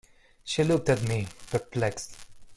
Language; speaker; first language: English; non-native, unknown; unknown